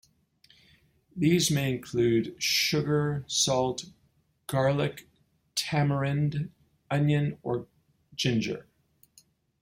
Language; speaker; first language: English; native; English